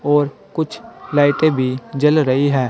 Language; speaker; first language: Hindi; native; Hindi